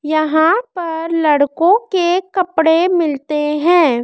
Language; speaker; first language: Hindi; native; Hindi